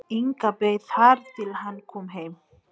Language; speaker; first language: Icelandic; non-native, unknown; Nepali